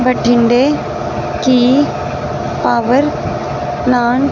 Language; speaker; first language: Hindi; non-native, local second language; Punjabi